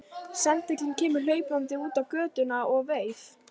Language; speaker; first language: Icelandic; native; Icelandic